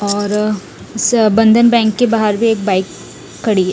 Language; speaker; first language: Hindi; non-native, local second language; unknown